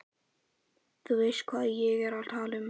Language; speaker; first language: Icelandic; native; Icelandic